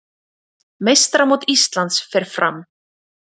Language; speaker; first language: Icelandic; native; Icelandic